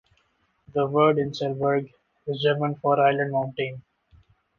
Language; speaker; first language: English; non-native, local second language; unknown